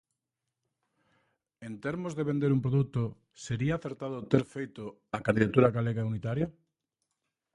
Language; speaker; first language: Galician; native; Galician